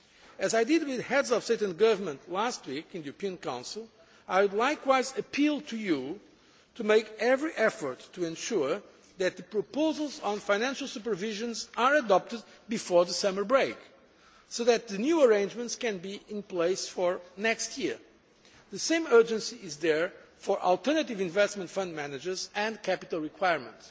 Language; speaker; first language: English; non-native, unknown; Portuguese